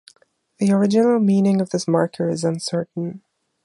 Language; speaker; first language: English; non-native, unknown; German